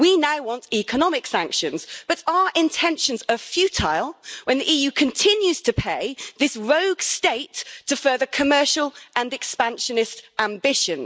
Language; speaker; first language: English; native; English